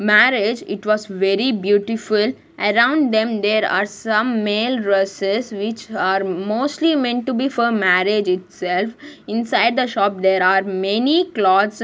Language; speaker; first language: English; non-native, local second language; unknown